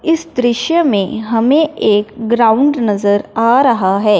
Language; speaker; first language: Hindi; non-native, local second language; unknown